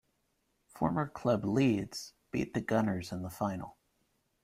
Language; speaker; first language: English; native; English